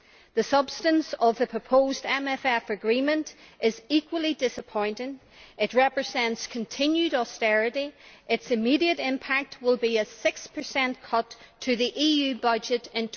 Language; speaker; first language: English; native; English